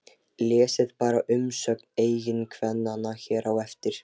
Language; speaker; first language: Icelandic; non-native, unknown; Lithuanian